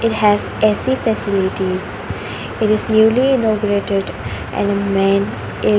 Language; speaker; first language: English; non-native, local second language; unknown